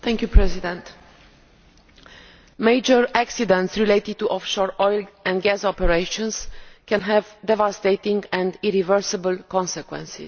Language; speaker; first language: English; non-native, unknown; Romanian